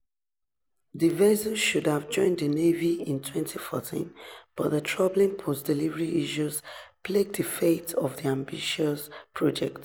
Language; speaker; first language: English; non-native, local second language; Yoruba